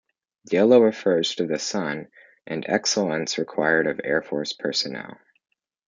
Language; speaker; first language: English; native; English